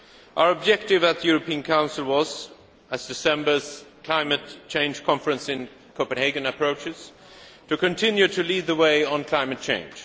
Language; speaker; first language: English; non-native, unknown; Swedish